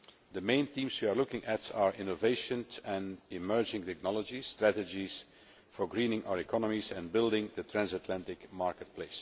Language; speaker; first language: English; non-native, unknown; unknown